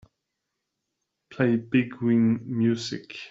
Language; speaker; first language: English; native; English